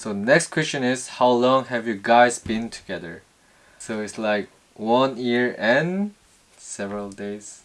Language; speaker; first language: English; non-native, fluent; Korean